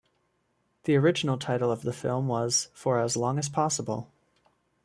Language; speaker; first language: English; native; English